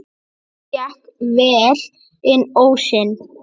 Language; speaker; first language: Icelandic; native; Icelandic